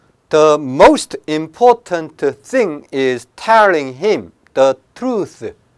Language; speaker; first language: English; non-native, fluent; Korean